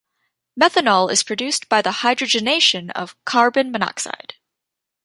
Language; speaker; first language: English; native; English